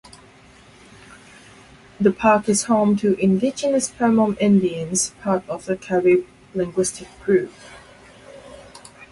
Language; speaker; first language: English; non-native, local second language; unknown